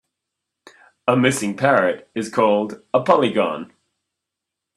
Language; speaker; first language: English; native; English